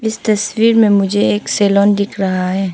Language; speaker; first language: Hindi; non-native, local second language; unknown